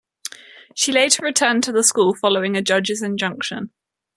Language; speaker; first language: English; native; English